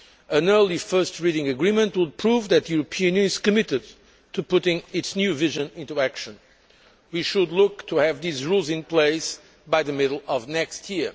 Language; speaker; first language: English; non-native, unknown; Portuguese